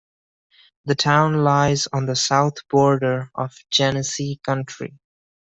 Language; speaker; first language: English; non-native, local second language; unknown